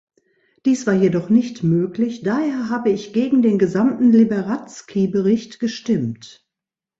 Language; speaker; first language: German; native; German